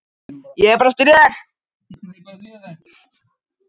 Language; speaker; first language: Icelandic; non-native, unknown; Japanese